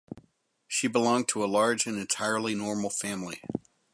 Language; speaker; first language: English; native; English